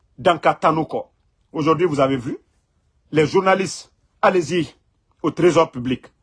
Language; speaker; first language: French; non-native, local second language; Mandingo